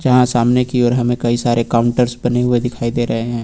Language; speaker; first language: Hindi; native; Hindi